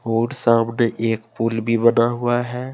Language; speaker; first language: Hindi; native; Hindi